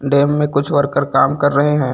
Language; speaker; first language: Hindi; native; Hindi